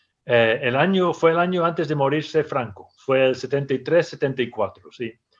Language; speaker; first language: Spanish; non-native, fluent; English